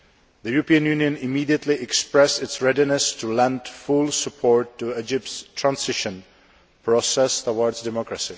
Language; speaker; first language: English; non-native, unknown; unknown